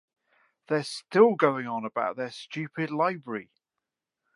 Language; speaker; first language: English; native; English